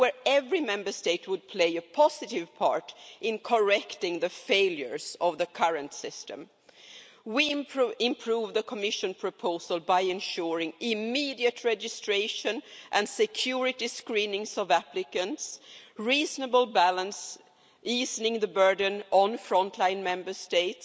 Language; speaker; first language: English; non-native, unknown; Swedish